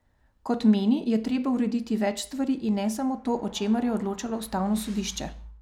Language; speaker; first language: Slovenian; native; Slovenian